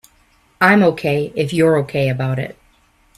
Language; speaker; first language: English; native; English